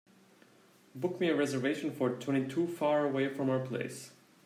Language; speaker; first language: English; non-native, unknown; Turkish